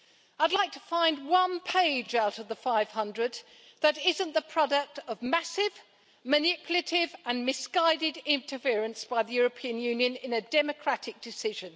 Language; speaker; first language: English; native; English